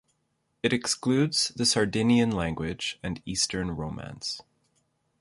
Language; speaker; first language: English; native; English